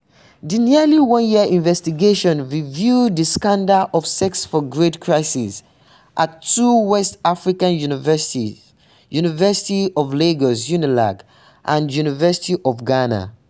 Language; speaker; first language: English; non-native, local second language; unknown